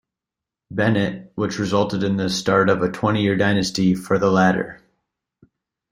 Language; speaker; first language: English; native; English